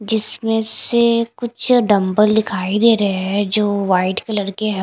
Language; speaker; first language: Hindi; non-native, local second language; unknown